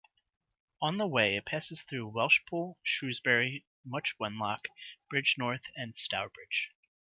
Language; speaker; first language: English; native; English